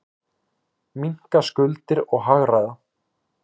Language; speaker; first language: Icelandic; native; Icelandic